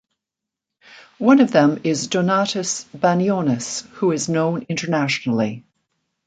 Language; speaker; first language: English; native; English